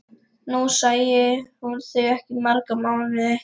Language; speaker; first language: Icelandic; non-native, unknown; Lithuanian